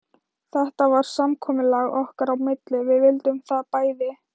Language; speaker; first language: Icelandic; non-native, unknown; Thai